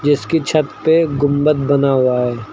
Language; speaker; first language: Hindi; native; Hindi